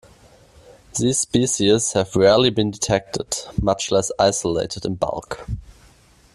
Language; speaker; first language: English; non-native, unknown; German